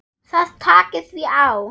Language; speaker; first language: Icelandic; non-native, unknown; German